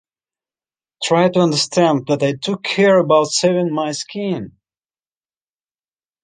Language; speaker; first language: English; non-native, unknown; Russian